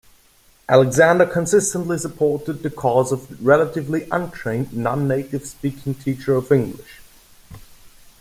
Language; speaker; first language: English; non-native, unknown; German